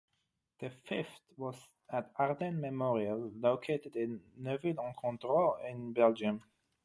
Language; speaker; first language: English; non-native, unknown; German